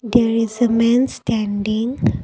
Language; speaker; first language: English; non-native, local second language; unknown